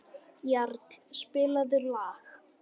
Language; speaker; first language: Icelandic; native; Icelandic